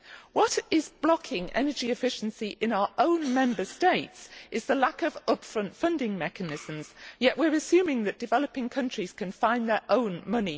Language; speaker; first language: English; native; English